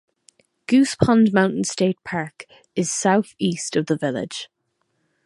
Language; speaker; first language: English; native; English